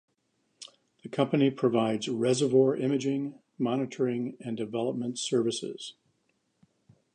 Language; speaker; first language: English; native; English